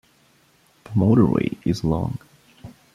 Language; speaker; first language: English; non-native, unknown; Bulgarian